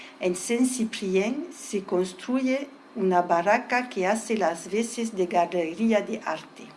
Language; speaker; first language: Spanish; early bilingual, heritage; Spanish